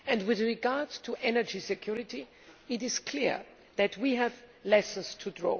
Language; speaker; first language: English; non-native, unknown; German